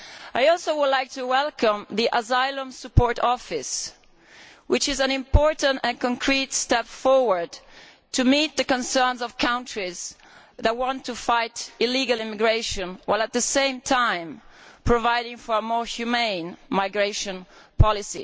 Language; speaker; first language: English; non-native, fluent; Italian